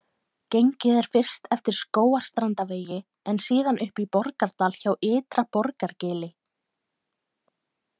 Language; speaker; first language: Icelandic; native; Icelandic